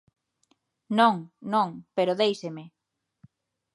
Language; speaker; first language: Galician; native; Galician